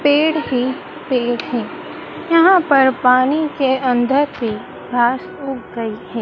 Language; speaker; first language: Hindi; native; Hindi